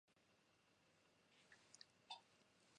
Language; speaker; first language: English; non-native, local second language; Fula